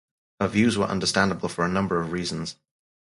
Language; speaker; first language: English; native; English